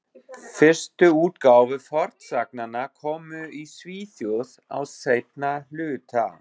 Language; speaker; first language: Icelandic; non-native, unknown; German